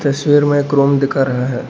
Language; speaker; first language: Hindi; non-native, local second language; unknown